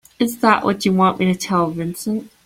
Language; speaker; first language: English; native; English